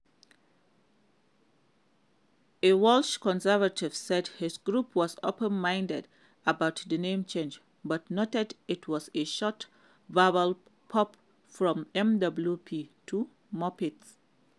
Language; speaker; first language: English; non-native, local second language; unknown